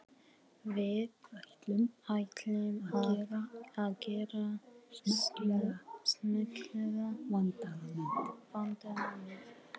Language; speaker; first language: Icelandic; non-native, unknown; Arabic